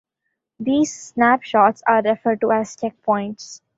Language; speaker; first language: English; non-native, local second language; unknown